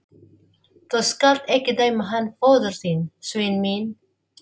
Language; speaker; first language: Icelandic; non-native, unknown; Filipino